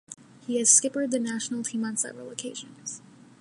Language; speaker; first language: English; native; English